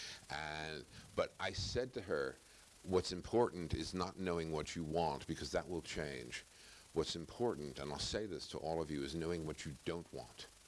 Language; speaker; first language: English; native; English